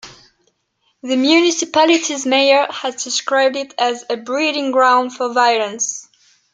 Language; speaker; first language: English; non-native, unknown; French